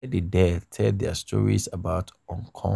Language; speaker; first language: English; non-native, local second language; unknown